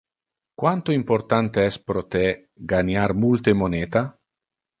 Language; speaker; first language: Interlingua; non-native, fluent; Italian